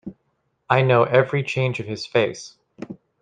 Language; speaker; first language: English; native; English